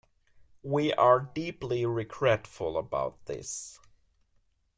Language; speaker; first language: English; non-native, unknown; German